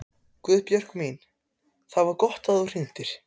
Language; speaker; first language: Icelandic; non-native, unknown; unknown